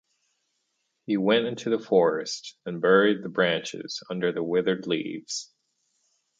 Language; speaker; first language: English; native; English